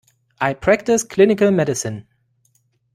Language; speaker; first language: English; non-native, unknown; German